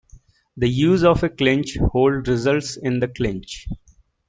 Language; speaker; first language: English; native; English